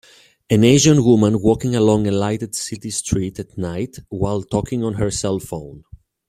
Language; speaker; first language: English; native; English